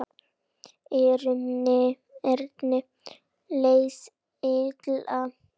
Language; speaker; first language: Icelandic; native; Icelandic